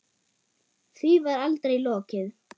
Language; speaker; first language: Icelandic; non-native, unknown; German